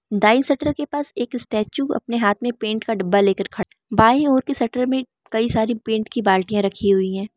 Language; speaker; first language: Hindi; non-native, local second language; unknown